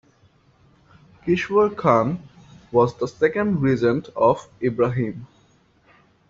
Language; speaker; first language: English; non-native, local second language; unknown